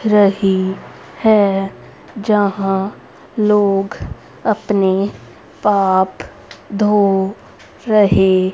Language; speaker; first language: Hindi; native; Hindi